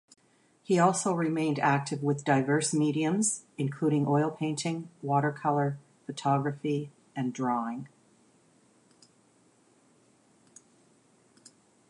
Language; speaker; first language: English; native; English